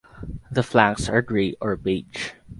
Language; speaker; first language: English; non-native, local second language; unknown